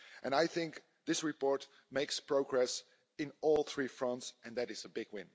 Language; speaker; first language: English; non-native, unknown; Dutch